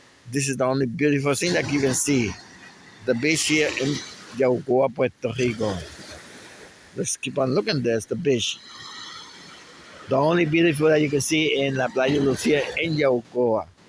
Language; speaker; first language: English; non-native, fluent; Spanish